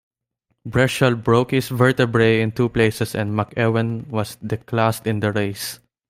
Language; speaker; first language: English; non-native, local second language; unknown